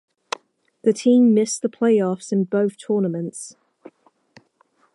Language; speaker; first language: English; native; English